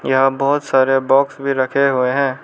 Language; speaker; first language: Hindi; non-native, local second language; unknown